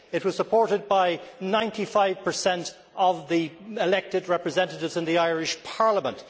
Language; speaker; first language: English; native; English